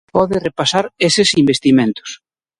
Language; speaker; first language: Galician; native; Galician